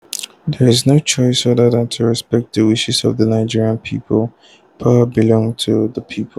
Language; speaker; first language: English; non-native, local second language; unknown